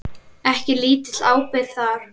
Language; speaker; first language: Icelandic; native; Icelandic